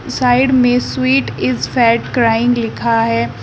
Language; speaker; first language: Hindi; native; Hindi